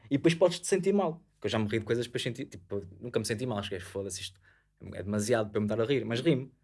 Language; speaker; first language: Portuguese; native; Portuguese